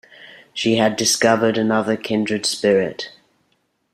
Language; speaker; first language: English; native; English